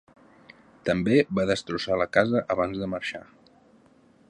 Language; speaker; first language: Catalan; native; Catalan